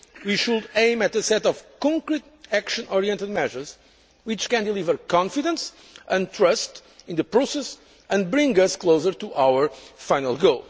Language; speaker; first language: English; non-native, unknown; Portuguese